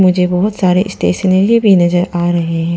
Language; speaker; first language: Hindi; non-native, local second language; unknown